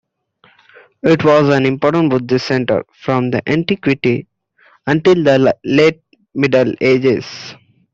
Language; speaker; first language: English; non-native, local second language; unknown